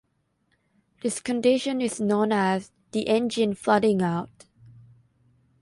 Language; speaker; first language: English; non-native, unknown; Thai